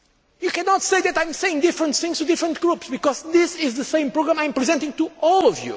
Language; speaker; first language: English; non-native, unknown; Portuguese